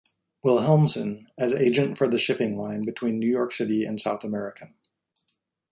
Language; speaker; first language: English; native; English